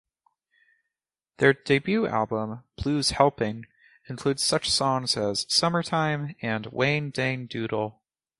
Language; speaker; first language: English; native; English